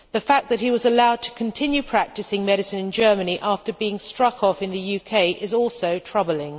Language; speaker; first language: English; native; English